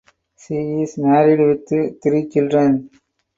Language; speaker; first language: English; non-native, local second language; Tamil